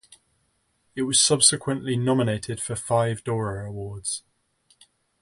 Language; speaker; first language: English; native; English